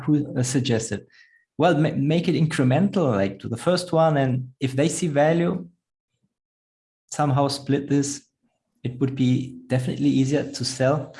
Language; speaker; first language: English; non-native, fluent; German